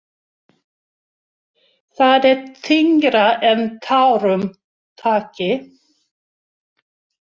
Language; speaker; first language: Icelandic; non-native, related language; Swedish